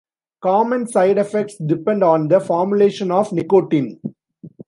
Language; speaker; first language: English; non-native, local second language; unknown